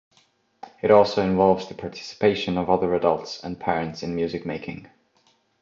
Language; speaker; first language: English; non-native, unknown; Estonian